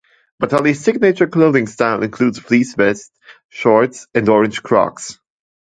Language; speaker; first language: English; non-native, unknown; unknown